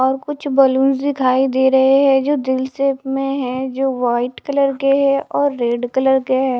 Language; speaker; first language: Hindi; native; Hindi